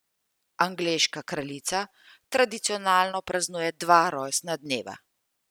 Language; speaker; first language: Slovenian; native; Slovenian